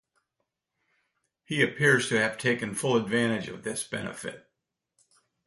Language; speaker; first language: English; native; English